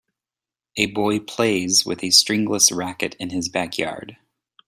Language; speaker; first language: English; native; English